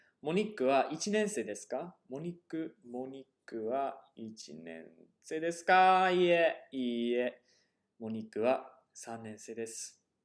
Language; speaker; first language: Japanese; non-native, fluent; English